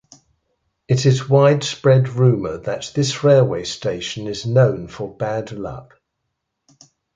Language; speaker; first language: English; native; English